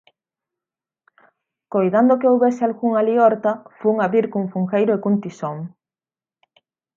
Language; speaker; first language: Galician; native; Galician